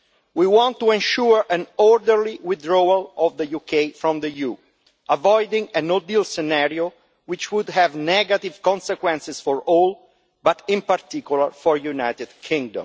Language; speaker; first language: English; non-native, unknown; Italian